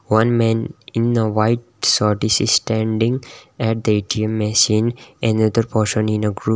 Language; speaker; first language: English; non-native, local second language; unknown